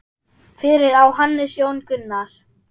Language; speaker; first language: Icelandic; non-native, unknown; German